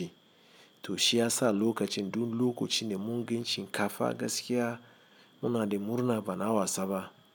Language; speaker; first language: Hausa; non-native, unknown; Igbo